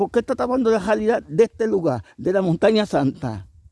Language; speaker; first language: Spanish; native; Spanish